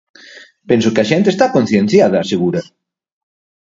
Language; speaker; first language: Galician; native; Galician